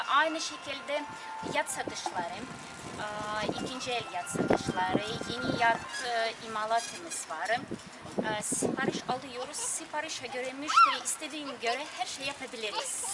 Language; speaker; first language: Turkish; non-native, fluent; Russian